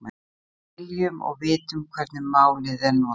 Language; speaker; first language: Icelandic; native; Icelandic